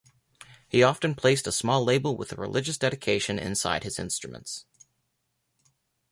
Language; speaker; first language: English; native; English